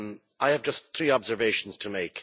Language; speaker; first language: English; native; English